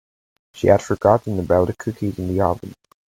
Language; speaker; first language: English; native; English